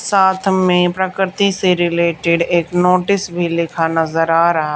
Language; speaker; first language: Hindi; native; Hindi